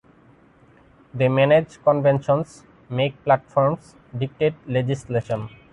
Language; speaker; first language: English; non-native, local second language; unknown